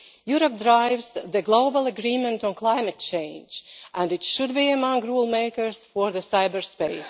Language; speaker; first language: English; non-native, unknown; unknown